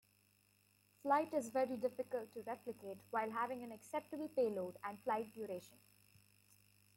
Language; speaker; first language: English; non-native, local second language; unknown